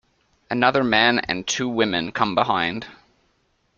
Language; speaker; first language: English; native; English